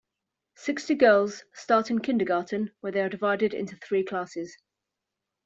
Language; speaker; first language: English; native; English